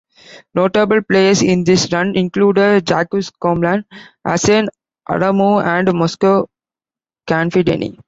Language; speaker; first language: English; non-native, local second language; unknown